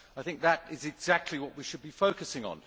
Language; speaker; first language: English; native; English